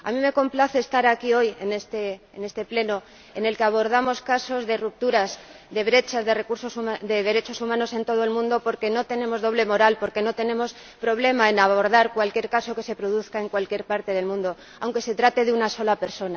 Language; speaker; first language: Spanish; native; Spanish